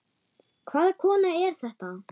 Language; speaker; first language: Icelandic; non-native, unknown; German